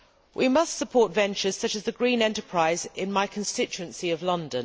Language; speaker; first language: English; native; English